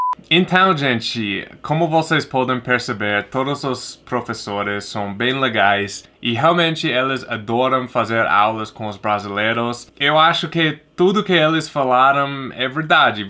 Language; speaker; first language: Portuguese; non-native, fluent; English